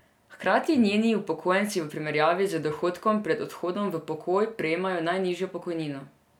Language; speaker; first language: Slovenian; non-native, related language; Serbian